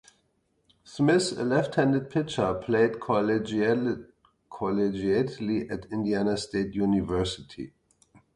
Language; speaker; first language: English; native; English